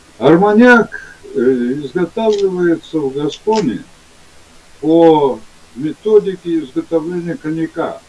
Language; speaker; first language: Russian; non-native, local second language; Georgian